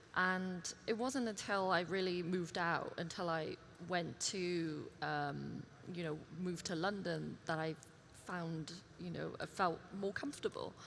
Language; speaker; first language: English; early bilingual, other home language; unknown